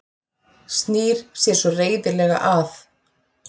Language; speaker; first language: Icelandic; native; Icelandic